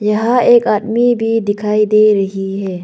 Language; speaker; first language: Hindi; non-native, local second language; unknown